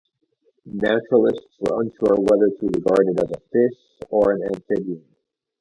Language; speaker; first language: English; native; English